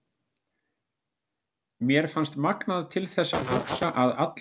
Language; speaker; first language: Icelandic; native; Icelandic